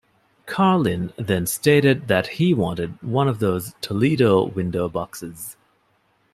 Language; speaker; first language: English; non-native, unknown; Divehi